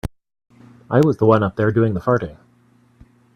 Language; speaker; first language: English; native; English